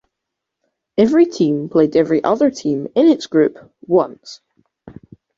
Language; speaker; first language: English; native; English